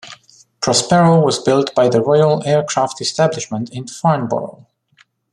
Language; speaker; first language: English; non-native, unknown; Romanian